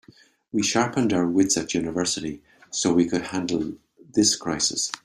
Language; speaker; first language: English; native; English